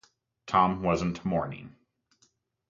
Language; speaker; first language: English; native; English